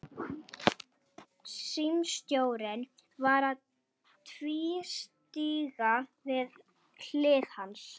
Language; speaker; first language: Icelandic; non-native, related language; Swedish